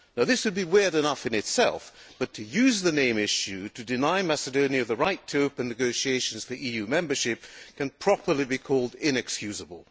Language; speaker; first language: English; non-native, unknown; Hungarian